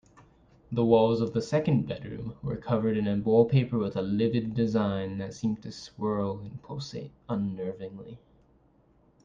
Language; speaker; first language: English; native; English